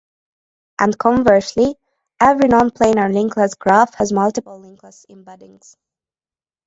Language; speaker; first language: English; non-native, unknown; Hungarian